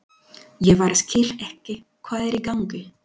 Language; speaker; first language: Icelandic; non-native, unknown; Spanish